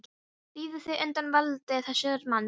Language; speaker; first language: Icelandic; non-native, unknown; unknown